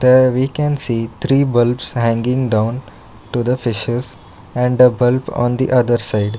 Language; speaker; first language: English; non-native, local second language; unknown